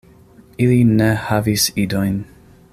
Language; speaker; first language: Esperanto; non-native, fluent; English